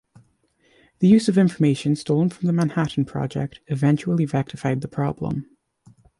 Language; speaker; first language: English; native; English